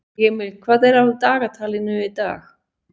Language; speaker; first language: Icelandic; non-native, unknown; Swiss German